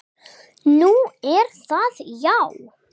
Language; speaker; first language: Icelandic; non-native, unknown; English